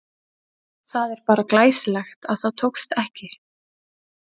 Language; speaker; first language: Icelandic; native; Icelandic